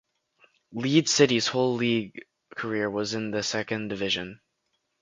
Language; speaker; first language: English; native; English